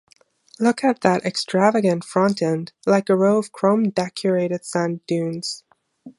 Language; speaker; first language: English; non-native, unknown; German